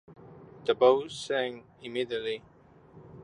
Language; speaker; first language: English; non-native, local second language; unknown